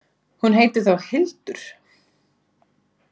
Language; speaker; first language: Icelandic; native; Icelandic